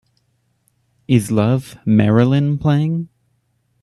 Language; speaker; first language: English; native; English